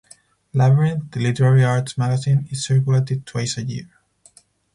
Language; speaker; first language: English; non-native, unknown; Spanish